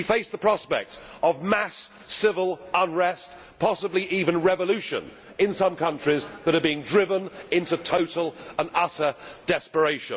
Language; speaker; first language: English; native; English